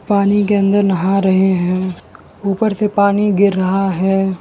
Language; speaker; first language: Hindi; non-native, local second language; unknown